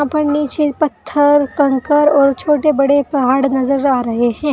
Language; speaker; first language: Hindi; native; Hindi